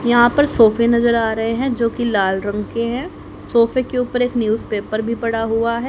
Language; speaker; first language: Hindi; native; Hindi